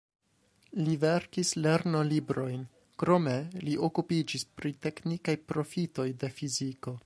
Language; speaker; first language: Esperanto; non-native, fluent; English